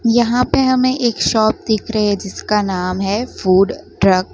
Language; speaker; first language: Hindi; non-native, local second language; Gujarati